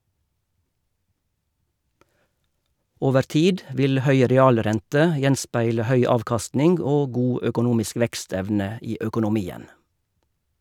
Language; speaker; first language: Norwegian; native; Norwegian